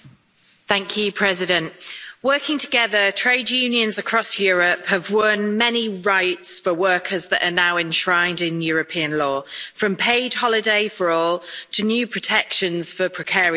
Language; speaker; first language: English; native; English